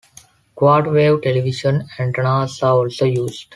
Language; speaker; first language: English; non-native, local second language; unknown